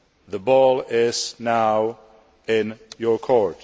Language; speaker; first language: English; non-native, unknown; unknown